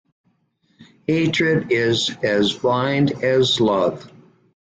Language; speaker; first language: English; native; English